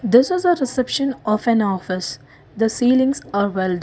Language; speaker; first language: English; non-native, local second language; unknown